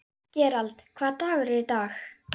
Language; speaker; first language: Icelandic; native; Icelandic